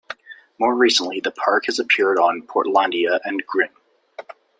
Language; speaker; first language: English; native; English